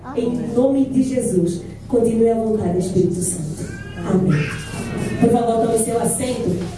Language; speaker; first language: Portuguese; native; Portuguese